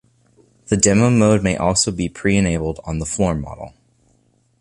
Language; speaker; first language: English; native; English